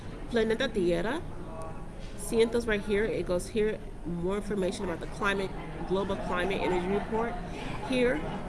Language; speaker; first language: English; native; English